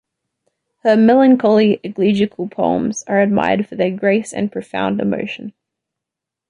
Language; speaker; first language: English; native; English